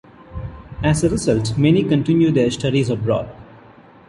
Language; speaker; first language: English; non-native, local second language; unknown